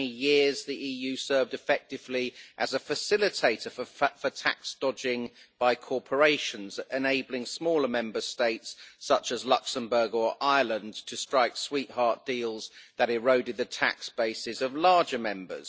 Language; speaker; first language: English; native; English